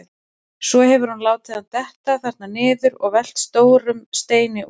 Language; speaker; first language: Icelandic; native; Icelandic